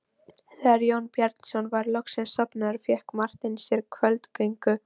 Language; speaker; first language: Icelandic; non-native, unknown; Polish